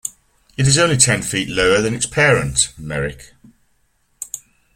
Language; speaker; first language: English; native; English